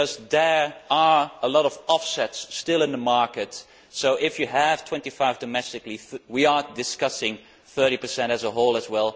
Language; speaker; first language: English; non-native, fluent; Dutch